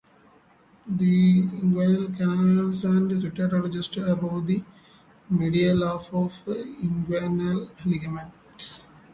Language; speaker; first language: English; native; English